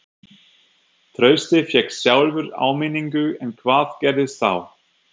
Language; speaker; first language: Icelandic; non-native, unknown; German